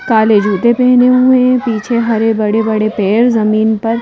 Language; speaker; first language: Hindi; native; Hindi